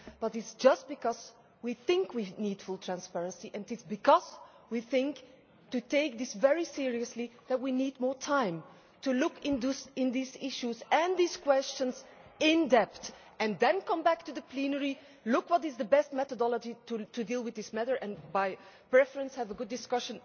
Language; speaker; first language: English; non-native, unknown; Dutch